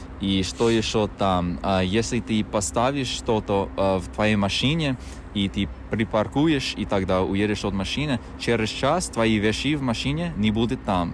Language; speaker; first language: Russian; non-native, fluent; English